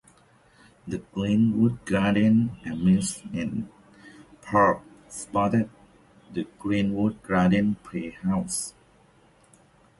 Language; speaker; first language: English; native; English